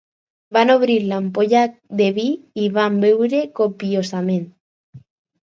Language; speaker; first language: Catalan; non-native, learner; Spanish